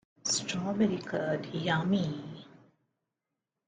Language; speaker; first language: English; non-native, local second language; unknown